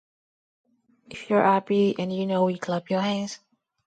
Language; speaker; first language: English; non-native, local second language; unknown